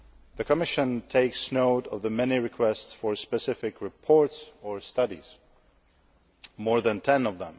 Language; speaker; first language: English; non-native, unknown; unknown